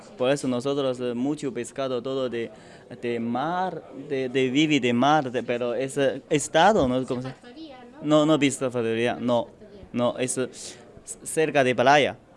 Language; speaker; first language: Spanish; non-native, learner; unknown